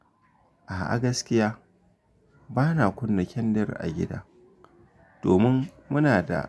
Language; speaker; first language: Hausa; native; Hausa